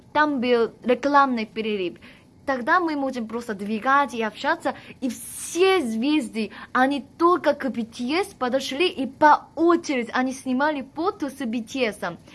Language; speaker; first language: Russian; non-native, fluent; Korean